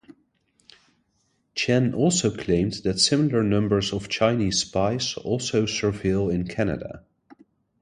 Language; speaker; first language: English; non-native, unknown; Dutch